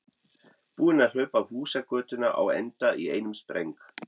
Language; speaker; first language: Icelandic; non-native, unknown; German